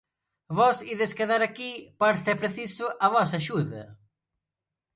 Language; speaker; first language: Galician; non-native, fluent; Spanish